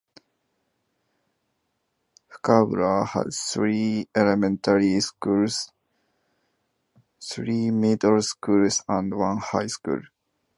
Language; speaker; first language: English; non-native, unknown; Japanese